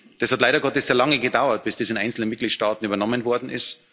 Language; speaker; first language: German; native; German